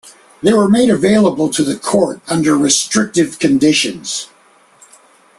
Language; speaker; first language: English; native; English